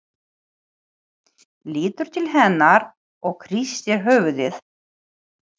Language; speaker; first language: Icelandic; non-native, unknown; Ukrainian